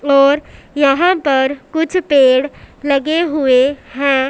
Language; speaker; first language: Hindi; non-native, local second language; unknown